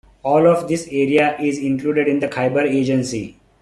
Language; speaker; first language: English; non-native, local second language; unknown